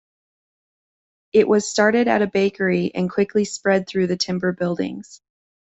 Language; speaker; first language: English; native; English